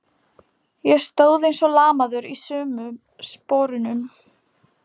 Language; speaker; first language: Icelandic; non-native, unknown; Polish